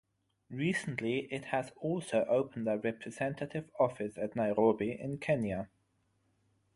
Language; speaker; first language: English; non-native, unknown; German